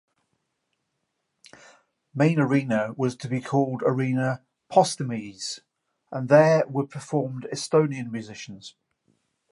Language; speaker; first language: English; native; English